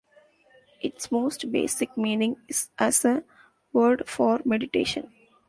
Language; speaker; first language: English; non-native, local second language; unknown